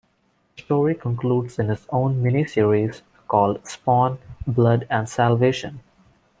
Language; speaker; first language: English; non-native, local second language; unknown